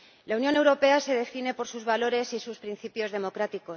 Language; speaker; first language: Spanish; native; Spanish